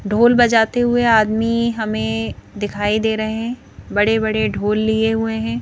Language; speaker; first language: Hindi; native; Hindi